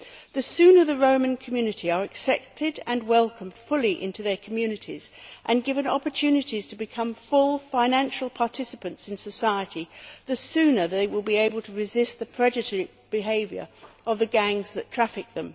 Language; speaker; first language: English; native; English